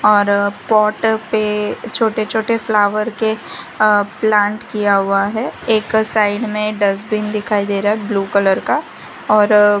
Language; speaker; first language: Hindi; non-native, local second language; Gujarati